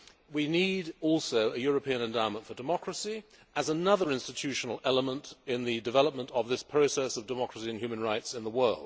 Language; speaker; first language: English; native; English